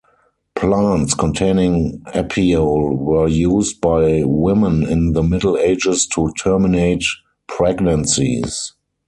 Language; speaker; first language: English; non-native, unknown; German